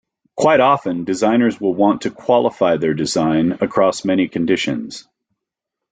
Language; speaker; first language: English; native; English